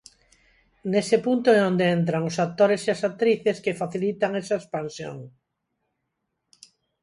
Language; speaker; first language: Galician; non-native, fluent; Spanish